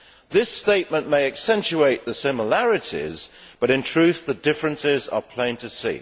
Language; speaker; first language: English; native; English